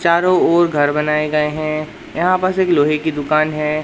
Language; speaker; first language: Hindi; native; Hindi